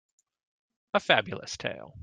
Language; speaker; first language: English; native; English